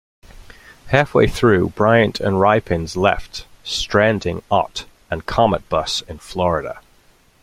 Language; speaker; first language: English; native; English